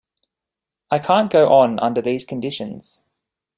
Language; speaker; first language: English; native; English